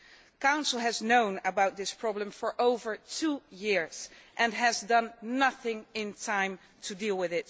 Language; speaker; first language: English; non-native, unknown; Dutch